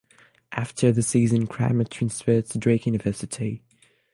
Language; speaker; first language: English; non-native, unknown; French